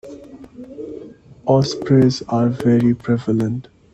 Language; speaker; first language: English; non-native, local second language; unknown